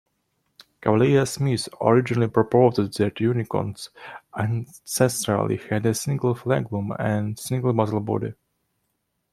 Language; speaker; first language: English; non-native, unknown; Russian